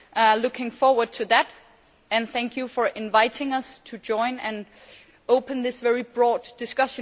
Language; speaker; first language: English; non-native, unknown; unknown